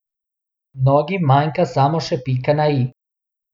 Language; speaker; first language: Slovenian; non-native, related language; Bosnian